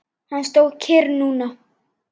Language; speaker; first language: Icelandic; native; Icelandic